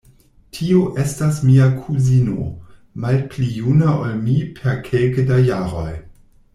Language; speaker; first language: Esperanto; non-native, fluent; German